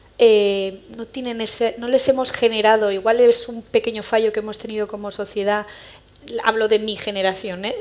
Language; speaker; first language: Spanish; early bilingual, other home language; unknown